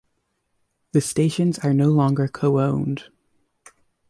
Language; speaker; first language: English; native; English